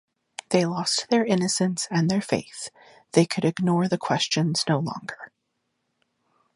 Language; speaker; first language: English; native; English